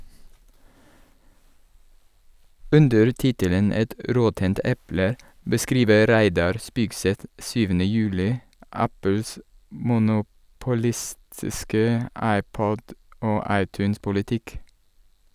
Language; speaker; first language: Norwegian; non-native, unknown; English